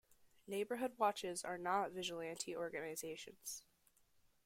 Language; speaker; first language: English; native; English